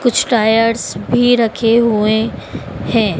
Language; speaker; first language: Hindi; native; Hindi